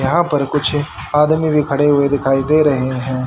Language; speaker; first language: Hindi; native; Hindi